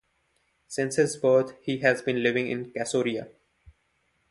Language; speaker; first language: English; non-native, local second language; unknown